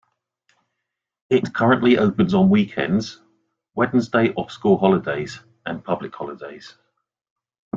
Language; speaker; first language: English; native; English